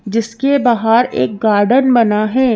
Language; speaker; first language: Hindi; native; Hindi